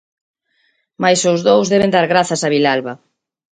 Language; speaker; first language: Galician; native; Galician